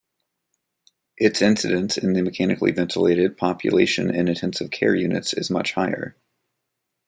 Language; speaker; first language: English; native; English